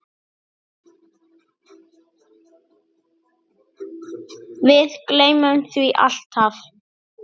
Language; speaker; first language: Icelandic; native; Icelandic